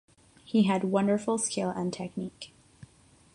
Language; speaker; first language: English; non-native, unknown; Catalan